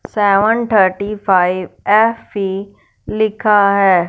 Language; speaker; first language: Hindi; non-native, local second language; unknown